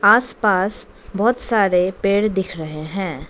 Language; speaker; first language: Hindi; non-native, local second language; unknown